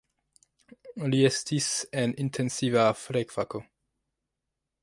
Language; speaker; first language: Esperanto; non-native, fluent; French